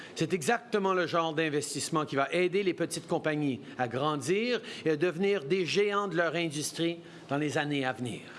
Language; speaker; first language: French; early bilingual, other home language; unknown